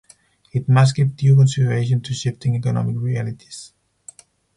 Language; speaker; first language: English; non-native, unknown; Spanish